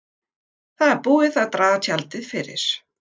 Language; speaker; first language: Icelandic; non-native, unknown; German